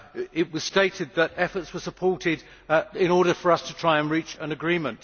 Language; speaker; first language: English; native; English